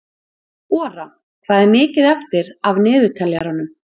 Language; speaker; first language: Icelandic; native; Icelandic